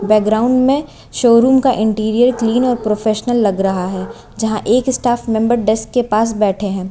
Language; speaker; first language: Hindi; native; Hindi